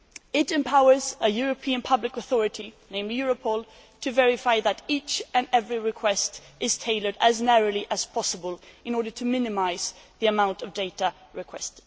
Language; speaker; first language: English; non-native, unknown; Swedish